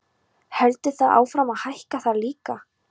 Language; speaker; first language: Icelandic; non-native, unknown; Polish